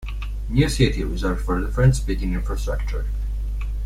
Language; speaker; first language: English; non-native, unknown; Polish